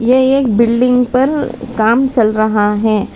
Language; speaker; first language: Hindi; non-native, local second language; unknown